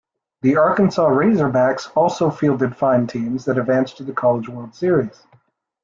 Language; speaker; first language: English; native; English